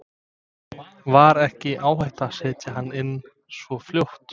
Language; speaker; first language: Icelandic; non-native, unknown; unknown